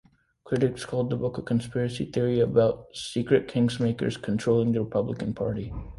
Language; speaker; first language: English; native; English